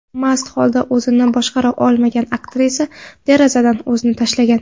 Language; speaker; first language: Uzbek; non-native, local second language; Kara-Kalpak